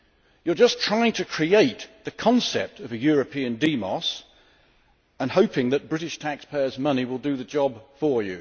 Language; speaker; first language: English; native; English